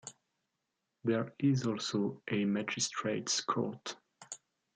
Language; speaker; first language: English; non-native, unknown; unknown